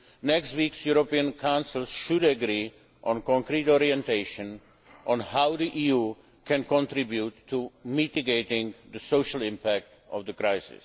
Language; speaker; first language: English; non-native, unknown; Czech